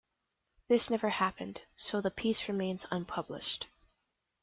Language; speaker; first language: English; native; English